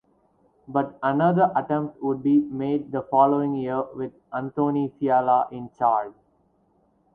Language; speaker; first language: English; non-native, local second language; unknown